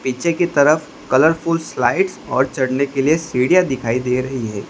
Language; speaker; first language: Hindi; non-native, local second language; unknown